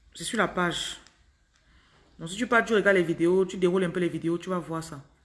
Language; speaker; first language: French; non-native, local second language; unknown